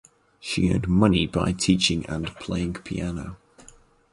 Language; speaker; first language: English; native; English